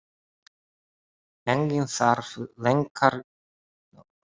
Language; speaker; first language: Icelandic; non-native, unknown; Japanese